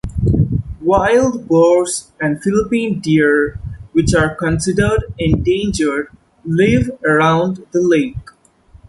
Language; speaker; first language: English; non-native, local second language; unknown